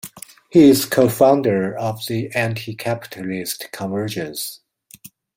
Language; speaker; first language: English; non-native, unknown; Chinese